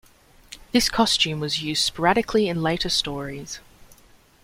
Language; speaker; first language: English; native; English